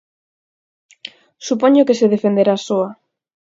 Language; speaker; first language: Galician; native; Galician